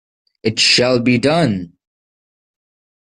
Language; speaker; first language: English; non-native, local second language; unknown